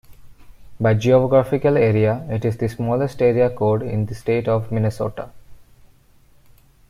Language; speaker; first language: English; non-native, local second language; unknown